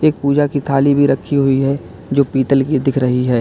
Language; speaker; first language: Hindi; native; Hindi